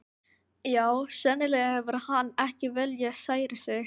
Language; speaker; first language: Icelandic; non-native, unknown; Filipino